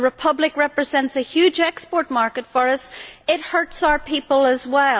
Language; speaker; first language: English; native; English